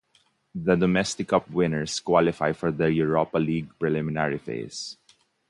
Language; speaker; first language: English; non-native, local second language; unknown